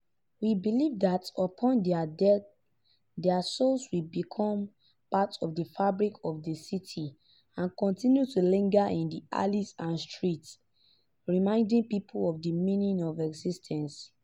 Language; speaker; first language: English; non-native, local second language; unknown